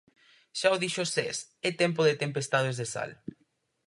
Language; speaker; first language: Galician; native; Galician